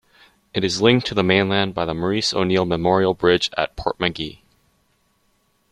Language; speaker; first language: English; native; English